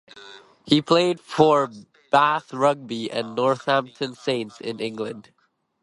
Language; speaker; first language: English; native; English